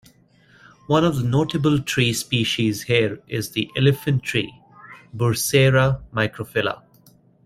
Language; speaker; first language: English; non-native, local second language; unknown